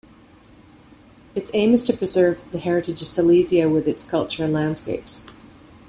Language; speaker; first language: English; native; English